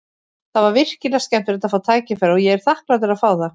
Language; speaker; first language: Icelandic; native; Icelandic